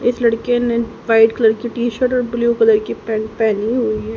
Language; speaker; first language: Hindi; native; Hindi